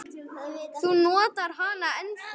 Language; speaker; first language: Icelandic; native; Icelandic